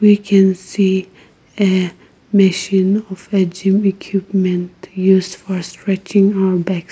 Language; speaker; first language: English; non-native, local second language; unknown